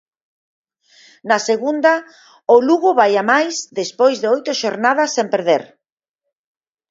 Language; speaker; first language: Galician; native; Galician